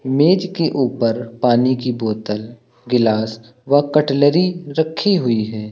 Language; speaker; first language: Hindi; native; Hindi